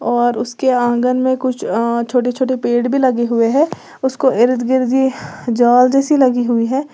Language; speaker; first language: Hindi; native; Hindi